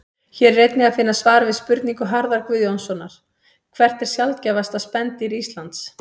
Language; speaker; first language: Icelandic; native; Icelandic